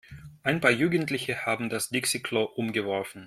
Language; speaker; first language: German; non-native, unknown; Russian